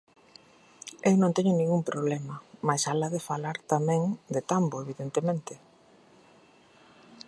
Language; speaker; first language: Galician; native; Galician